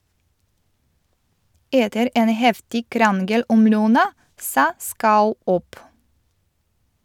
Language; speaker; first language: Norwegian; non-native, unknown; Polish